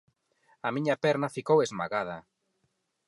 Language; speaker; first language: Galician; non-native, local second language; Spanish